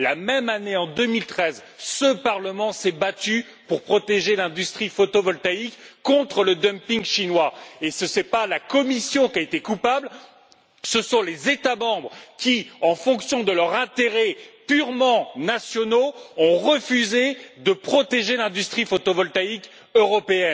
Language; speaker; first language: French; native; French